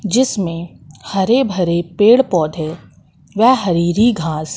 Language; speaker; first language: Hindi; native; Hindi